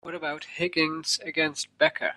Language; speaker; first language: English; native; English